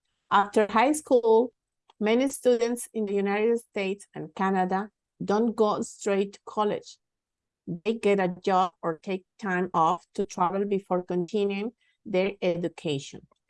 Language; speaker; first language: English; non-native, learner; Spanish